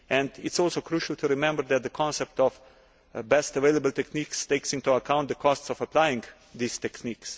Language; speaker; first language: English; non-native, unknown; Slovenian